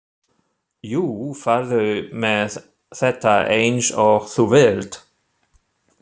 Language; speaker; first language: Icelandic; non-native, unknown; German